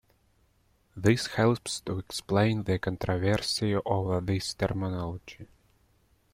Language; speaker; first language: English; non-native, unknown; Russian